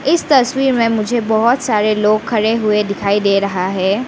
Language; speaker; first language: Hindi; non-native, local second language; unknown